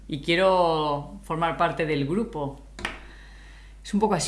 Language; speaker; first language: Spanish; native; Spanish